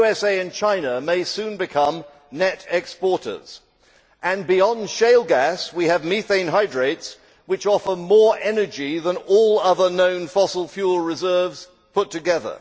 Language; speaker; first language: English; native; English